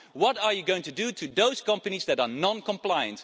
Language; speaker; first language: English; non-native, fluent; Dutch